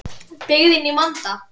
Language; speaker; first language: Icelandic; native; Icelandic